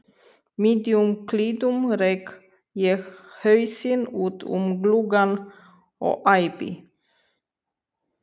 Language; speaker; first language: Icelandic; non-native, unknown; Romanian